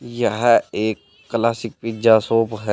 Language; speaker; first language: Hindi; native; Hindi